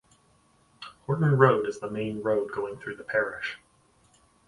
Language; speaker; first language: English; native; English